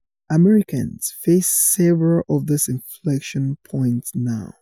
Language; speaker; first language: English; non-native, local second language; Yoruba